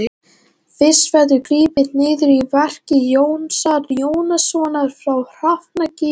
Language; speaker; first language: Icelandic; non-native, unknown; Latvian